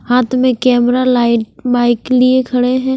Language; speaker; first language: Hindi; non-native, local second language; Punjabi